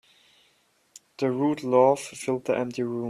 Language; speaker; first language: English; non-native, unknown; German